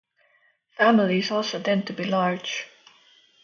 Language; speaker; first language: English; non-native, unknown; Estonian